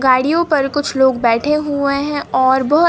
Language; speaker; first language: Hindi; native; Hindi